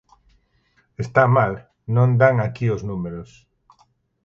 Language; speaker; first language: Galician; native; Galician